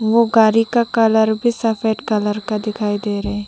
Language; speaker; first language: Hindi; non-native, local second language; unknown